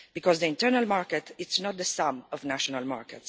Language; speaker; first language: English; non-native, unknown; Romanian